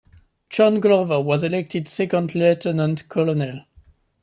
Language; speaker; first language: English; non-native, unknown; French